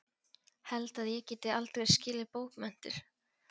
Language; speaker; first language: Icelandic; non-native, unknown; Polish